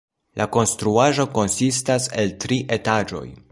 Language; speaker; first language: Esperanto; non-native, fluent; Polish